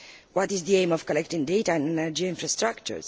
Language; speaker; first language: English; non-native, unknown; Romanian